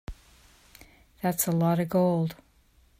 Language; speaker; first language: English; native; English